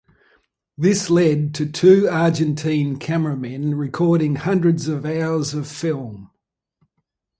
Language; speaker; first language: English; native; English